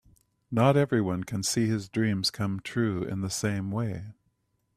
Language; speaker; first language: English; native; English